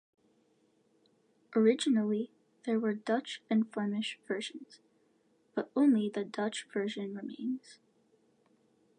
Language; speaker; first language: English; native; English